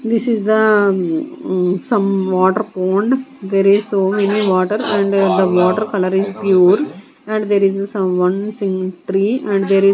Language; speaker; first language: English; non-native, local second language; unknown